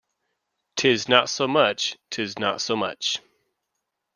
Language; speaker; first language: English; native; English